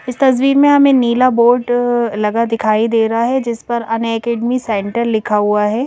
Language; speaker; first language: Hindi; native; Hindi